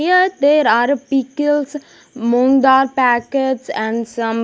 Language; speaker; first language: English; non-native, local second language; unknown